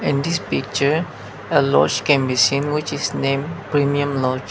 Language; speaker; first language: English; non-native, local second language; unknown